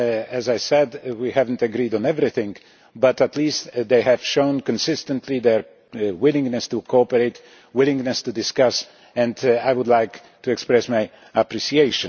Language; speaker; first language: English; non-native, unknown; Polish